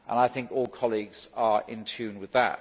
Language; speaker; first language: English; native; English